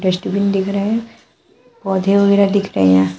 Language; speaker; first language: Hindi; native; Hindi